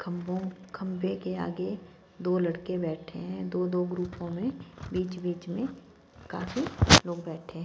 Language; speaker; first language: Hindi; non-native, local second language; Punjabi